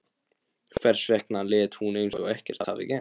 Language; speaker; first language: Icelandic; non-native, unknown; Polish